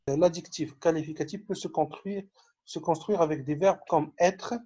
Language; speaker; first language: French; non-native, fluent; Arabic